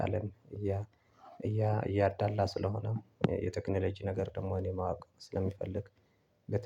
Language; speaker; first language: Amharic; non-native, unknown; Tigrinya